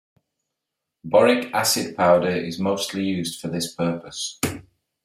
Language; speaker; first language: English; native; English